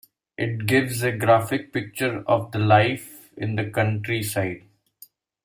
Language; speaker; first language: English; non-native, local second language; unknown